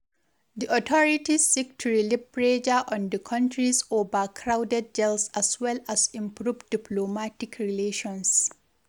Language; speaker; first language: English; non-native, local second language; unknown